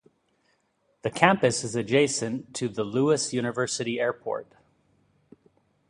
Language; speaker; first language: English; native; English